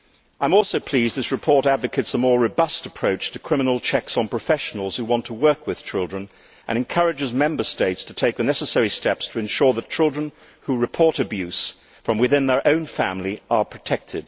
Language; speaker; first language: English; native; English